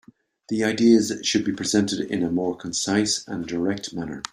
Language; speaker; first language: English; native; English